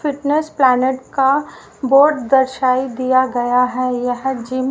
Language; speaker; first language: Hindi; native; Hindi